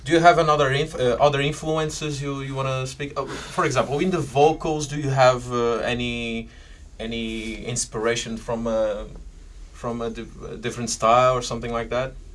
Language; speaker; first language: English; non-native, fluent; Portuguese